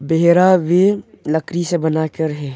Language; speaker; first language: Hindi; non-native, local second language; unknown